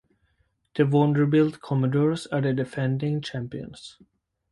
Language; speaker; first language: English; native; English